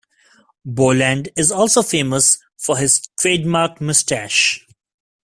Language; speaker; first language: English; non-native, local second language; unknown